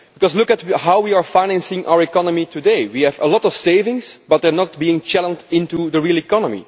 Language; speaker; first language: English; non-native, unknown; Dutch